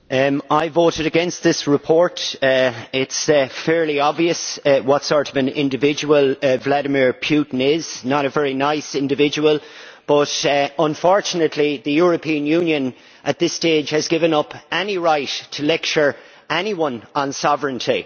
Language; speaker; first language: English; native; English